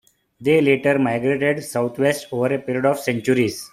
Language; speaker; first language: English; non-native, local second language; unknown